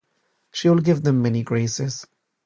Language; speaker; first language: English; native; English